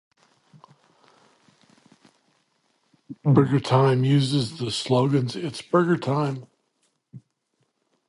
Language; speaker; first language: English; native; English